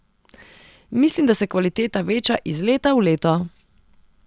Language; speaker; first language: Slovenian; non-native, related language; Serbian